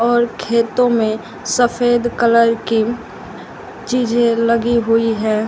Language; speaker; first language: Hindi; native; Hindi